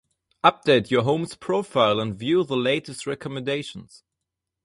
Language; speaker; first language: English; non-native, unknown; German